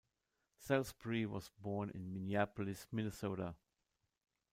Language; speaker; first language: English; non-native, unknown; German